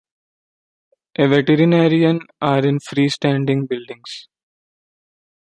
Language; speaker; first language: English; non-native, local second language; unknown